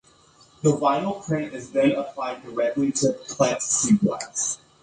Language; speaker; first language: English; native; English